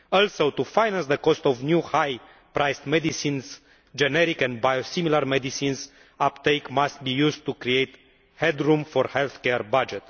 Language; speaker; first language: English; non-native, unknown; Romanian